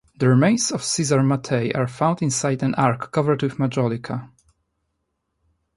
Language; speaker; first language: English; non-native, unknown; Polish